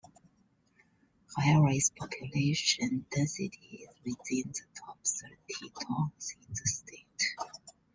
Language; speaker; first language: English; non-native, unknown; Chinese